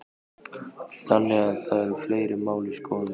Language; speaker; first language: Icelandic; native; Icelandic